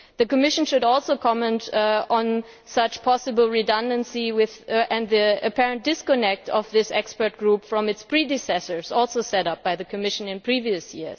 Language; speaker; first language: English; non-native, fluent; German